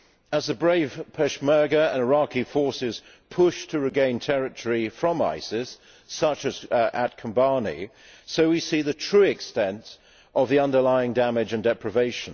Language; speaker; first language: English; native; English